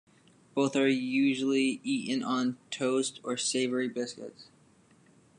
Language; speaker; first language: English; native; English